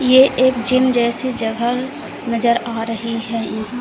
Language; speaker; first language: Hindi; native; Hindi